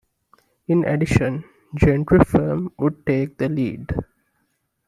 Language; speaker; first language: English; non-native, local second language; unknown